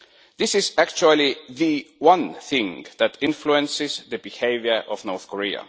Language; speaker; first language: English; non-native, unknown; Estonian